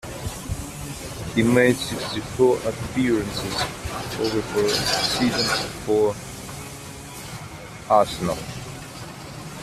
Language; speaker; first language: English; non-native, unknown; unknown